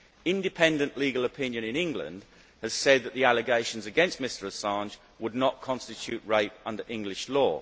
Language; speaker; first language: English; native; English